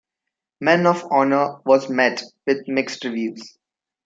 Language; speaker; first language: English; non-native, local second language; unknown